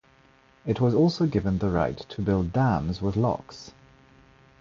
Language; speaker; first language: English; non-native, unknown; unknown